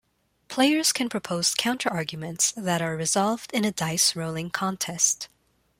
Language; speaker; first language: English; non-native, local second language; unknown